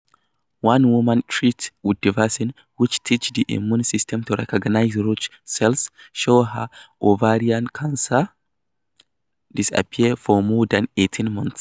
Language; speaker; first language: English; non-native, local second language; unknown